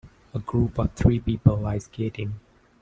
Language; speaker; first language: English; non-native, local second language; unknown